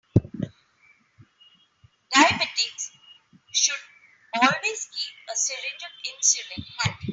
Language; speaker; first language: English; non-native, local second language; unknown